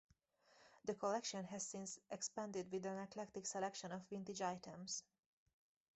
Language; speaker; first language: English; native; English